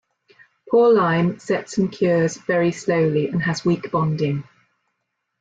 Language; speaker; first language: English; native; English